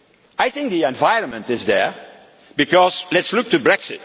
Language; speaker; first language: English; non-native, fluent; Dutch